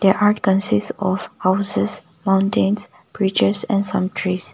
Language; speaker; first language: English; non-native, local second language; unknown